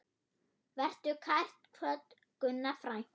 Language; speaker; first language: Icelandic; non-native, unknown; German